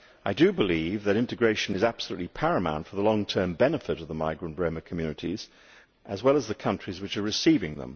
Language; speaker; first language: English; native; English